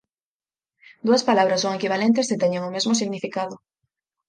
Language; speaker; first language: Galician; native; Galician